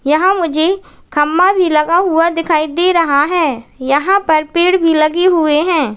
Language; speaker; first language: Hindi; native; Hindi